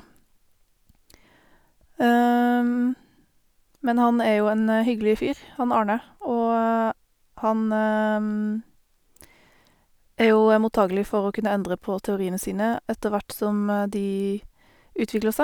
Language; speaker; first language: Norwegian; native; Norwegian